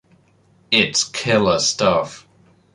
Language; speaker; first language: English; native; English